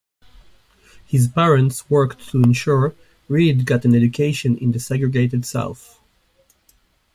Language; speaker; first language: English; native; English